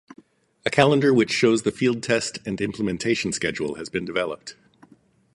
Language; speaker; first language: English; native; English